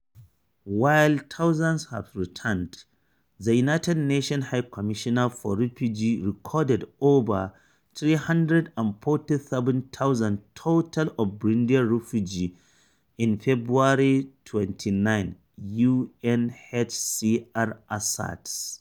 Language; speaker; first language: English; non-native, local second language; Hausa